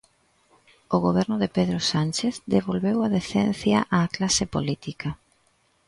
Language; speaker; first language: Galician; native; Galician